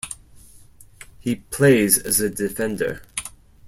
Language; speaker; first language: English; non-native, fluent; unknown